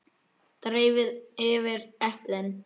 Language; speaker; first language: Icelandic; native; Icelandic